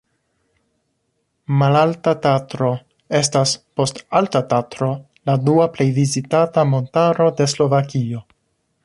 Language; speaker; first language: Esperanto; non-native, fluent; English